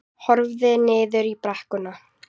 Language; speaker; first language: Icelandic; native; Icelandic